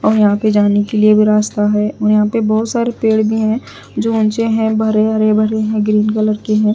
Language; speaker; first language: Hindi; non-native, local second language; Punjabi